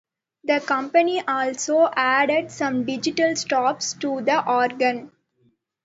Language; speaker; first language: English; non-native, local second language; Tamil